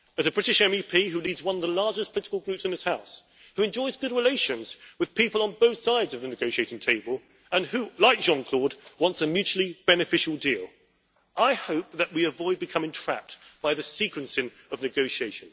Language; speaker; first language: English; native; English